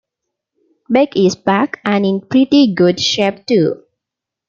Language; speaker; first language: English; non-native, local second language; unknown